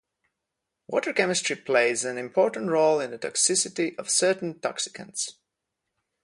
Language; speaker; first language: English; non-native, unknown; Polish